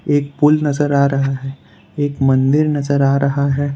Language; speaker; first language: Hindi; non-native, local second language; Gujarati